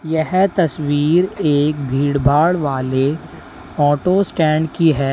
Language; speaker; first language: Hindi; native; Hindi